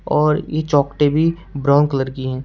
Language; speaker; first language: Hindi; native; Hindi